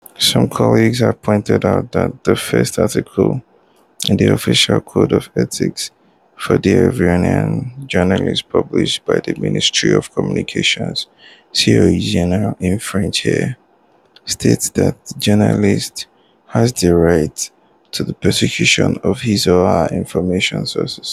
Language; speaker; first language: English; non-native, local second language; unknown